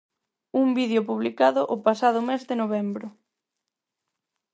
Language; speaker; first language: Galician; non-native, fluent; Spanish